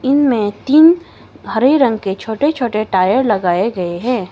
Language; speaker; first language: Hindi; non-native, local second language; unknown